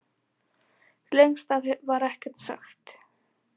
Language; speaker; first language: Icelandic; native; Icelandic